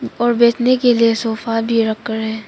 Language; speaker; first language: Hindi; non-native, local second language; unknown